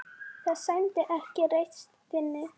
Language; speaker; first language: Icelandic; non-native, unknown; Polish